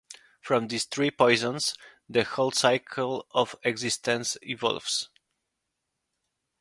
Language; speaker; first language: English; non-native, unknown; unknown